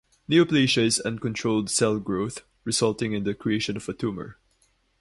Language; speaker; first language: English; non-native, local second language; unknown